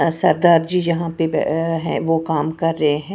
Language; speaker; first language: Hindi; non-native, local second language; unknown